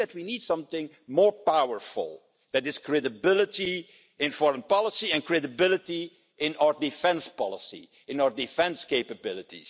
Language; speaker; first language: English; non-native, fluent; Dutch